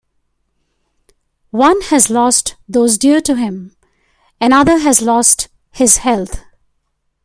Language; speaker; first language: English; non-native, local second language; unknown